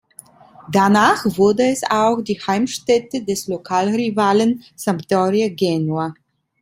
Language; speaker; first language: German; non-native, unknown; Italian